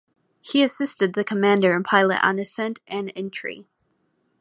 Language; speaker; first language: English; native; English